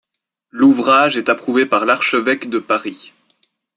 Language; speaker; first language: French; native; French